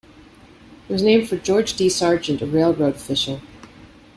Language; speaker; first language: English; native; English